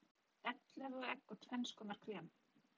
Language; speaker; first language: Icelandic; non-native, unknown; Polish